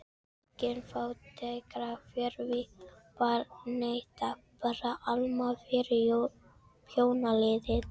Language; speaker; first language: Icelandic; non-native, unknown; Filipino